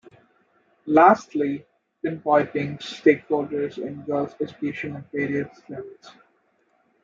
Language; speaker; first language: English; non-native, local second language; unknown